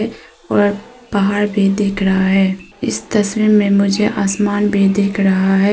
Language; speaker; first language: Hindi; early bilingual, other home language; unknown